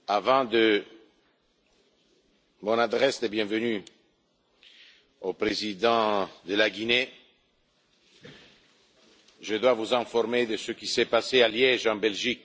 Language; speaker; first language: French; non-native, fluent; Italian